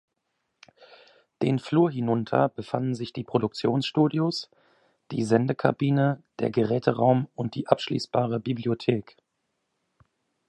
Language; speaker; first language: German; native; German